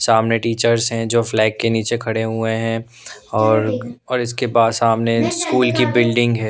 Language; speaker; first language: Hindi; non-native, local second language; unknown